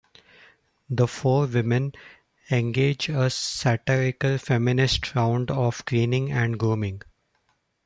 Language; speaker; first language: English; non-native, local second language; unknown